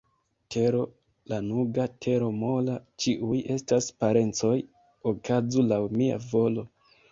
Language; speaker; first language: Esperanto; non-native, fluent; Kinyarwanda